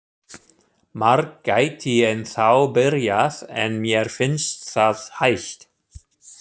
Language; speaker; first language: Icelandic; non-native, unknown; German